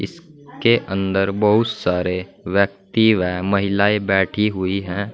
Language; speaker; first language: Hindi; native; Hindi